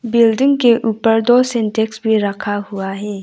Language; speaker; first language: Hindi; non-native, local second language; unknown